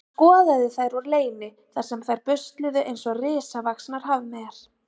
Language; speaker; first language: Icelandic; native; Icelandic